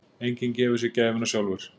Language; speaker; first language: Icelandic; native; Icelandic